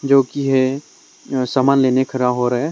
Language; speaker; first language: Hindi; non-native, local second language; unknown